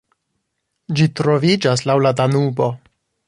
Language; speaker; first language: Esperanto; non-native, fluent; English